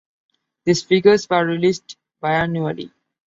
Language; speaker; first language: English; non-native, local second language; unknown